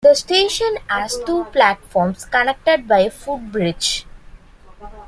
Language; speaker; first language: English; non-native, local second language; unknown